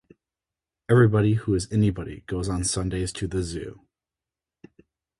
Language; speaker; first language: English; native; English